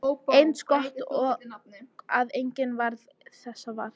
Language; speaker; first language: Icelandic; non-native, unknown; English